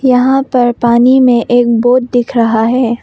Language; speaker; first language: Hindi; non-native, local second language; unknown